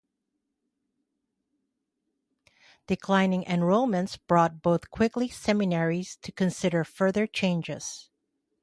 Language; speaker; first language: English; native; English